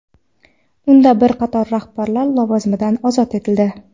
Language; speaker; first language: Uzbek; non-native, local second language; Kara-Kalpak